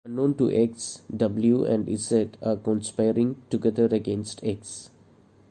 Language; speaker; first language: English; non-native, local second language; Malayalam